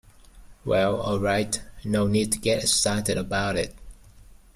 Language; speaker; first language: English; native; English